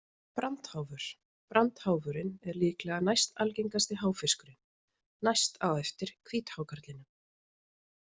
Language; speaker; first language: Icelandic; native; Icelandic